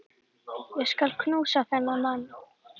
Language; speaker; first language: Icelandic; native; Icelandic